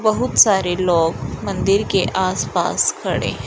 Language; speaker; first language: Hindi; non-native, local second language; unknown